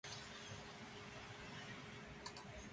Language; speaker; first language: English; non-native, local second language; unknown